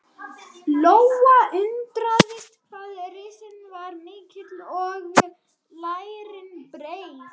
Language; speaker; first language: Icelandic; non-native, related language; Swedish